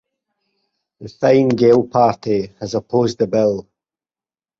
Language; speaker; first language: English; native; English